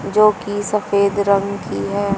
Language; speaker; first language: Hindi; native; Hindi